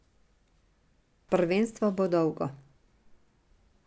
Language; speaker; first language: Slovenian; non-native, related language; Serbian